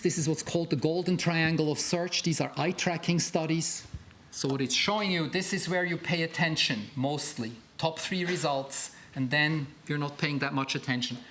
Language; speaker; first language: English; non-native, fluent; German